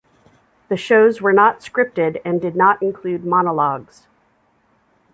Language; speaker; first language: English; native; English